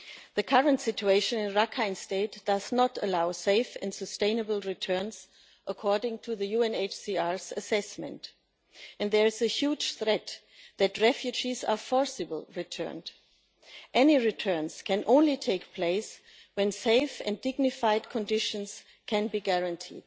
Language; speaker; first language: English; non-native, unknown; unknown